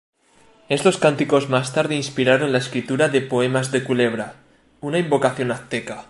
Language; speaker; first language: Spanish; native; Spanish